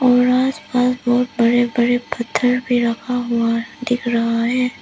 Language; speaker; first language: Hindi; non-native, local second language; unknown